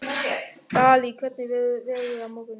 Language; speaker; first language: Icelandic; non-native, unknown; German